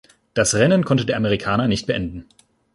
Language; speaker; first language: German; native; German